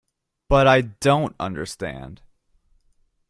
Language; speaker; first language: English; native; English